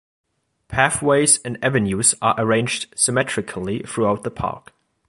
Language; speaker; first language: English; non-native, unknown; German